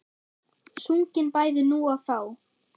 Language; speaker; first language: Icelandic; non-native, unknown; German